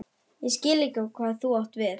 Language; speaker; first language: Icelandic; non-native, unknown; German